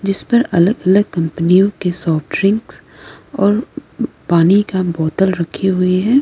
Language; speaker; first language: Hindi; non-native, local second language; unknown